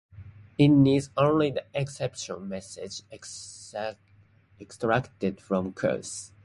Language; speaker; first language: English; non-native, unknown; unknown